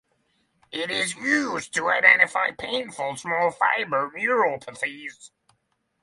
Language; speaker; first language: English; non-native, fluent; Norwegian